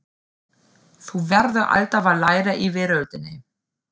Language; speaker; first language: Icelandic; non-native, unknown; German